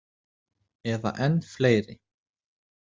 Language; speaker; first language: Icelandic; native; Icelandic